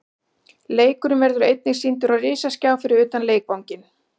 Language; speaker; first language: Icelandic; native; Icelandic